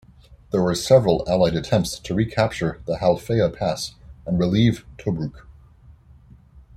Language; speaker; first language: English; native; English